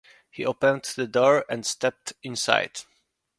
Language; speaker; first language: English; non-native, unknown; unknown